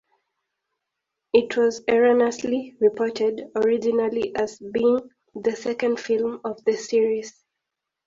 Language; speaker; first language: English; native; English